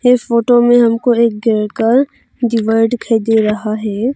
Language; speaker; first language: Hindi; non-native, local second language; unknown